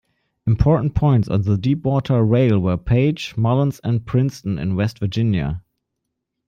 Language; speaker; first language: English; non-native, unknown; German